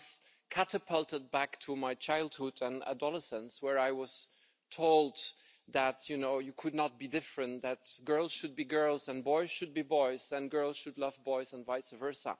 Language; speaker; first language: English; non-native, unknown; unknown